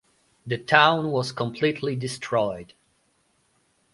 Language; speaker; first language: English; non-native, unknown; Polish